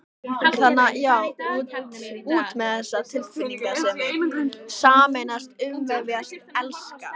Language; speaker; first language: Icelandic; native; Icelandic